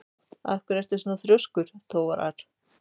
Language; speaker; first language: Icelandic; native; Icelandic